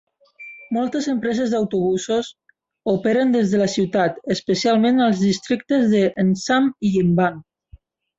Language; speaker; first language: Catalan; non-native, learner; Spanish